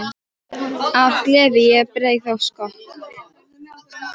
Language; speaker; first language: Icelandic; non-native, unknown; Polish